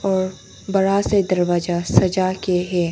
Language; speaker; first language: Hindi; non-native, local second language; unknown